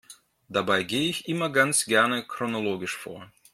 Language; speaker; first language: German; non-native, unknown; Russian